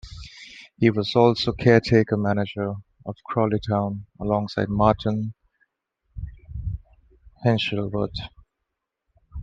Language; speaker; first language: English; non-native, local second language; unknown